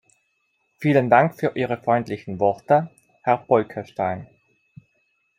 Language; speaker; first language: German; non-native, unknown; Italian